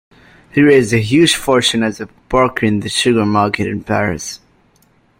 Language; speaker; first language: English; native; English